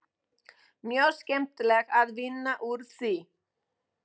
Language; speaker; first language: Icelandic; non-native, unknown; Polish